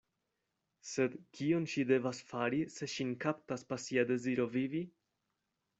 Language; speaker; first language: Esperanto; non-native, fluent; Spanish